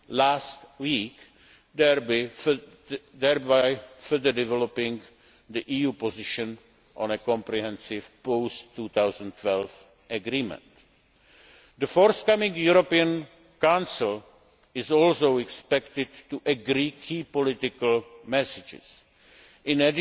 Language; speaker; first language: English; non-native, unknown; Czech